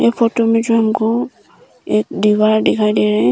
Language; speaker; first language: Hindi; non-native, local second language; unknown